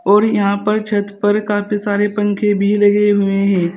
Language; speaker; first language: Hindi; native; Hindi